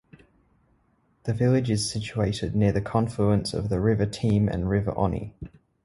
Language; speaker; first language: English; native; English